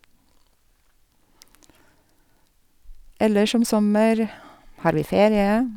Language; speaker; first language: Norwegian; non-native, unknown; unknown